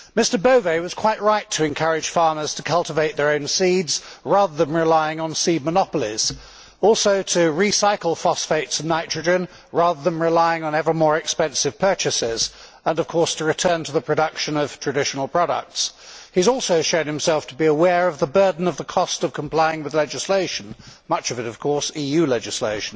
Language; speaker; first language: English; native; English